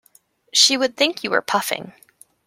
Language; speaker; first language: English; native; English